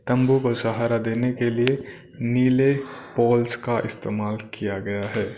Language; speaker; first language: Hindi; non-native, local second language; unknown